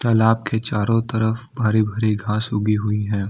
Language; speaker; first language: Hindi; non-native, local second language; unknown